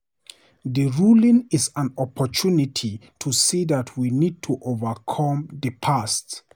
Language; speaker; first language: English; non-native, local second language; Hausa